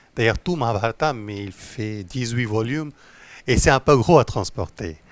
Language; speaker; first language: French; non-native, fluent; Hindi